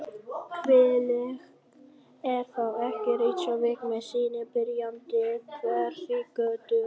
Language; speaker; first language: Icelandic; non-native, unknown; Vietnamese